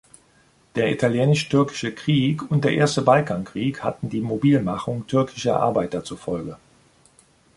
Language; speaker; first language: German; native; German